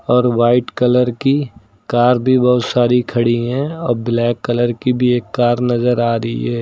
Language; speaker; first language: Hindi; native; Hindi